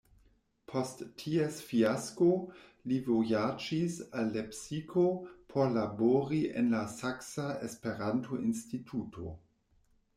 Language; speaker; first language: Esperanto; non-native, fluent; German